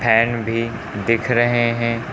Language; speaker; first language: Hindi; native; Hindi